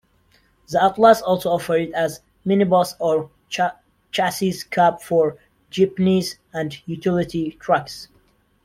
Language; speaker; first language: English; non-native, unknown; Central Kurdish